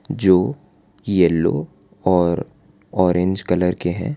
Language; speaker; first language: Hindi; non-native, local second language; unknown